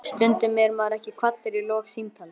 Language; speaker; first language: Icelandic; native; Icelandic